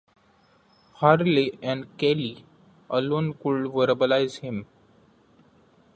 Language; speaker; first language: English; non-native, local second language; Marathi